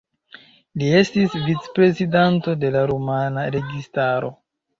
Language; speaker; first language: Esperanto; non-native, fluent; Chinese